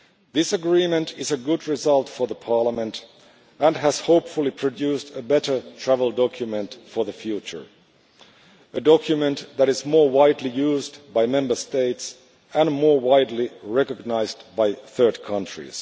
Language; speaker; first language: English; non-native, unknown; Finnish